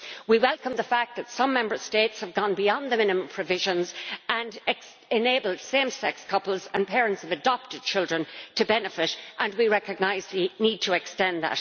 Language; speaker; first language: English; native; English